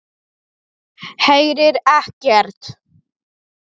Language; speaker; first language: Icelandic; non-native, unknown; Polish